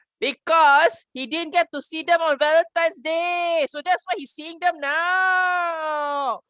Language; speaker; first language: English; non-native, local second language; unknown